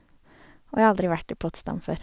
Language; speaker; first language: Norwegian; native; Norwegian